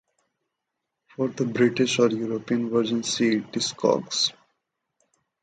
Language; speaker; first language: English; non-native, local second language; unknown